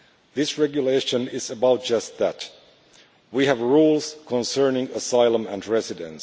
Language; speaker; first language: English; non-native, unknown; Finnish